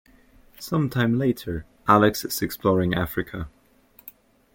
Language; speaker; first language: English; native; English